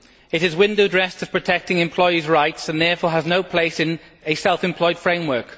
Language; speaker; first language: English; native; English